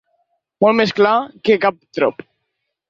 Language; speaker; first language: Catalan; native; Catalan